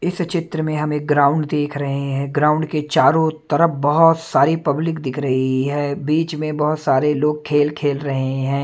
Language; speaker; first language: Hindi; non-native, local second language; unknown